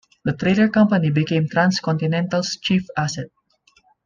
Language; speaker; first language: English; non-native, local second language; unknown